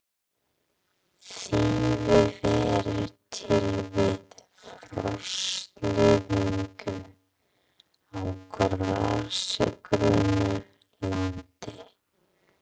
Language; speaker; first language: Icelandic; non-native, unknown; English